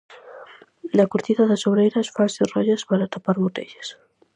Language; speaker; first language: Galician; native; Galician